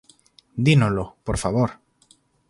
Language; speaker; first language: Galician; native; Galician